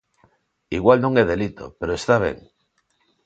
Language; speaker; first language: Galician; non-native, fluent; Spanish